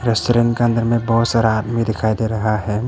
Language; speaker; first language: Hindi; non-native, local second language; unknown